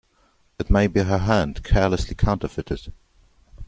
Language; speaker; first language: English; non-native, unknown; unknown